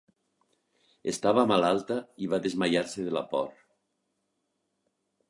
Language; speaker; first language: Catalan; native; Catalan